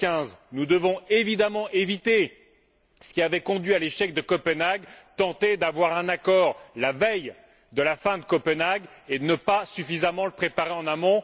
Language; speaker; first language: French; native; French